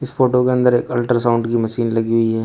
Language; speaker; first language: Hindi; native; Hindi